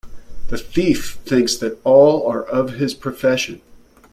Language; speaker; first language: English; native; English